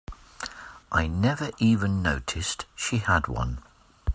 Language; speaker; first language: English; native; English